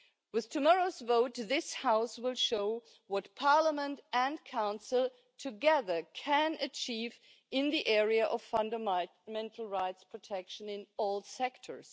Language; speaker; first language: English; non-native, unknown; German